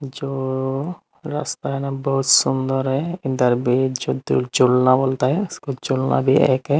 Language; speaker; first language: Hindi; non-native, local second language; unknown